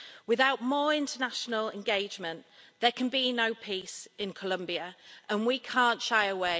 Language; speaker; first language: English; native; English